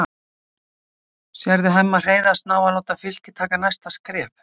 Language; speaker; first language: Icelandic; native; Icelandic